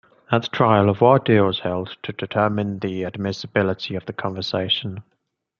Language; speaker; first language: English; native; English